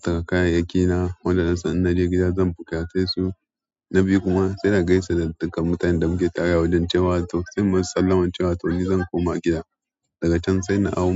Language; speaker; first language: Hausa; non-native, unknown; Yoruba